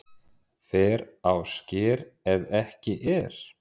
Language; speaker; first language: Icelandic; native; Icelandic